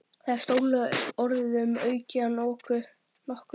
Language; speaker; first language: Icelandic; native; Icelandic